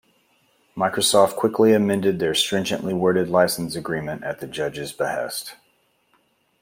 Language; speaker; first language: English; native; English